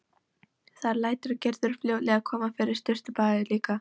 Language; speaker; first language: Icelandic; non-native, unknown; Polish